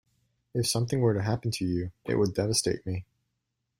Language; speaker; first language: English; native; English